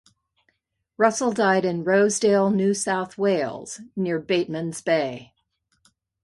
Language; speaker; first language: English; native; English